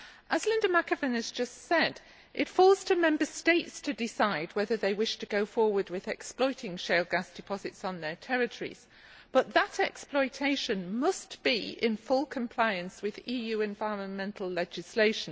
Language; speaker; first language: English; native; English